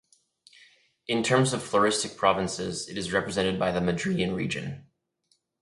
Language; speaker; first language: English; native; English